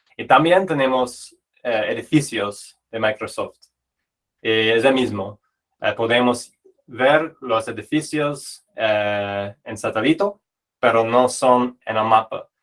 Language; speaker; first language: Spanish; non-native, fluent; English